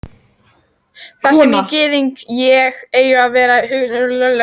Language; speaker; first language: Icelandic; native; Icelandic